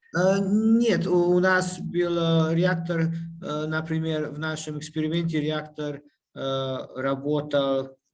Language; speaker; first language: Russian; non-native, fluent; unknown